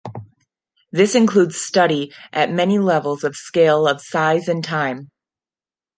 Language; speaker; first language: English; non-native, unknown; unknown